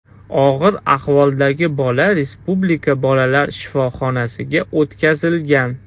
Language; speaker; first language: Uzbek; non-native, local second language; Russian